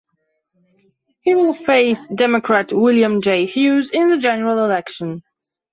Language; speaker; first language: English; non-native, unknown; Belarusian